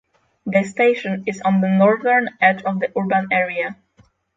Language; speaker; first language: English; non-native, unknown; Polish